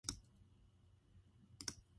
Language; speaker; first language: English; native; English